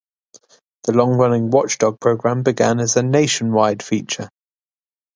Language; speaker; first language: English; native; English